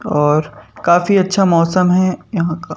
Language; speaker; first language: Hindi; native; Hindi